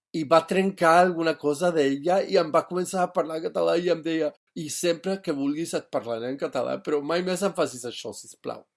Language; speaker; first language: Catalan; non-native, fluent; English